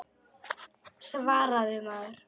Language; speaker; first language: Icelandic; non-native, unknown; Polish